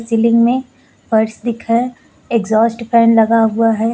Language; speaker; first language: Hindi; native; Hindi